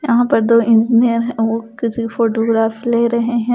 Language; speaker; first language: Hindi; non-native, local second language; Punjabi